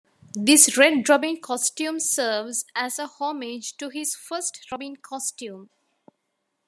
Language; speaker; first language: English; non-native, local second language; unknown